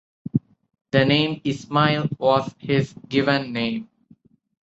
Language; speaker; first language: English; non-native, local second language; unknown